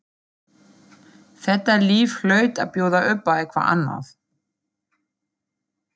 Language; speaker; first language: Icelandic; non-native, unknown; German